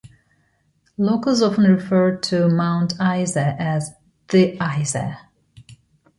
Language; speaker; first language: English; native; English